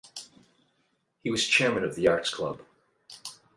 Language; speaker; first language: English; native; English